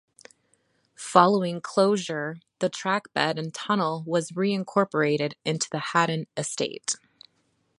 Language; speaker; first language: English; native; English